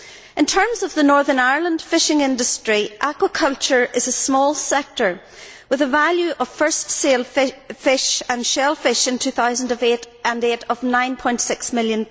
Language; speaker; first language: English; native; English